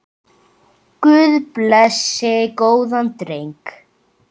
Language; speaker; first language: Icelandic; native; Icelandic